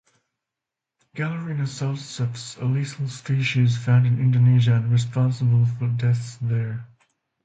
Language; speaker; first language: English; non-native, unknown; Finnish